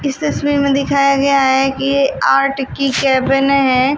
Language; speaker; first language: Hindi; native; Hindi